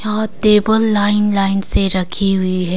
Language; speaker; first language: Hindi; non-native, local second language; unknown